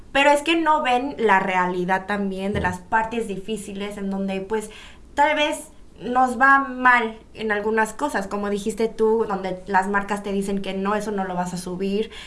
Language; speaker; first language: Spanish; early bilingual, other home language; Korean